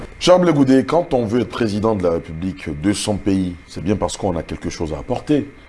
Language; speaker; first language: French; non-native, local second language; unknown